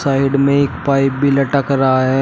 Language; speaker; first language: Hindi; native; Hindi